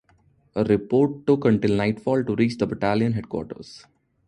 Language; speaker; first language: English; non-native, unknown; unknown